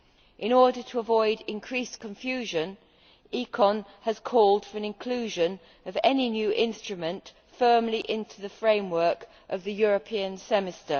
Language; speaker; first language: English; native; English